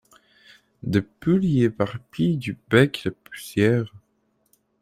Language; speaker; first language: French; non-native, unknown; Polish